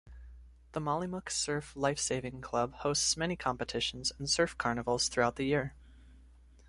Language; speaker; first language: English; native; English